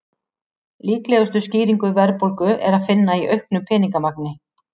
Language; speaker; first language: Icelandic; native; Icelandic